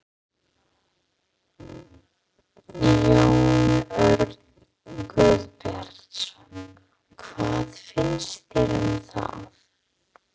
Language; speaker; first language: Icelandic; non-native, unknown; English